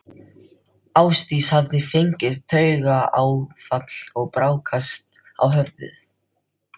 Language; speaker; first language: Icelandic; non-native, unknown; Filipino